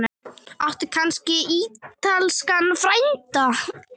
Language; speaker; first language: Icelandic; native; Icelandic